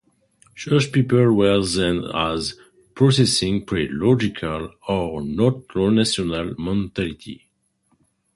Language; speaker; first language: English; non-native, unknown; French